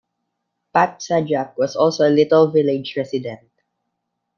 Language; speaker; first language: English; non-native, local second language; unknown